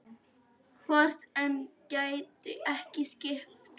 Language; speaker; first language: Icelandic; non-native, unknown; Polish